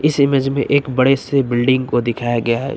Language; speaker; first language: Hindi; native; Hindi